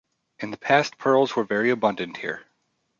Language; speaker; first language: English; native; English